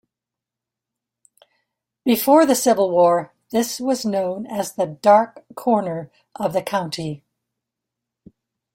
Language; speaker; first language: English; native; English